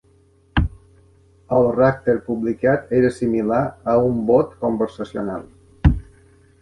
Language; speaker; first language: Catalan; native; Catalan